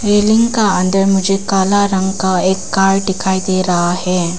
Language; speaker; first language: Hindi; non-native, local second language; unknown